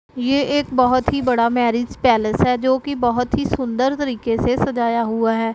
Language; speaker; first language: Hindi; non-native, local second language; Punjabi